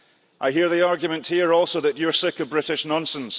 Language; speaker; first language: English; early bilingual, heritage; English